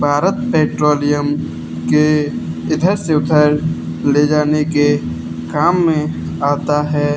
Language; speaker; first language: Hindi; native; Hindi